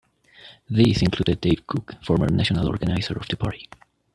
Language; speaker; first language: English; native; English